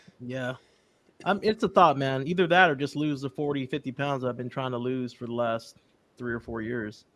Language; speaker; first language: English; early bilingual, other home language; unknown